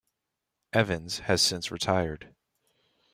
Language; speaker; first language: English; native; English